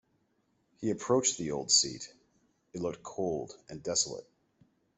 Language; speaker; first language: English; native; English